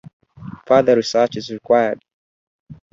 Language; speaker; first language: English; native; English